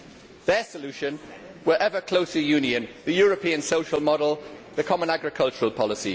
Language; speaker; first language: English; native; English